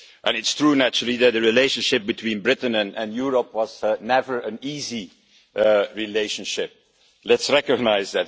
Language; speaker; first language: English; non-native, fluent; Dutch